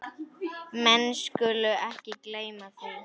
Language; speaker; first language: Icelandic; native; Icelandic